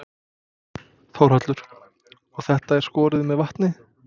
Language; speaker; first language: Icelandic; non-native, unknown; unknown